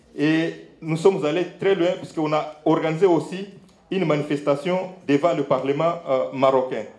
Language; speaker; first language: French; non-native, local second language; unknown